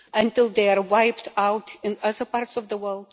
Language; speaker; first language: English; non-native, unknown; Lithuanian